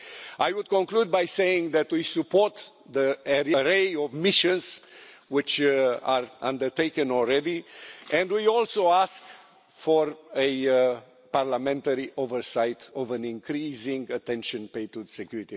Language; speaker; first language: English; non-native, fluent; Romanian